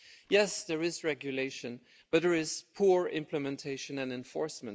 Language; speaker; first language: English; non-native, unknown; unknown